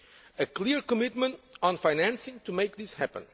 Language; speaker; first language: English; non-native, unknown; Portuguese